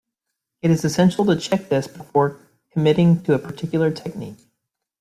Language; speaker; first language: English; native; English